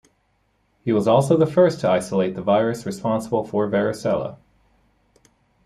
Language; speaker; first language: English; native; English